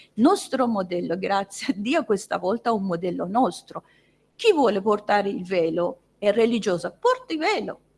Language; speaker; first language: Italian; non-native, fluent; Persian